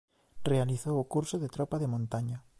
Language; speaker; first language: Galician; native; Galician